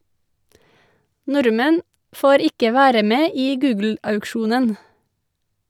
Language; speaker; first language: Norwegian; native; Norwegian